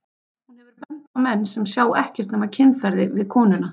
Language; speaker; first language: Icelandic; native; Icelandic